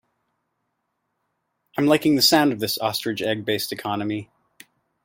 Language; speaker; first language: English; native; English